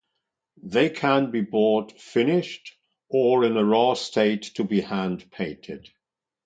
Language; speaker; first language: English; non-native, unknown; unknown